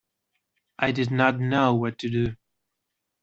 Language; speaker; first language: English; non-native, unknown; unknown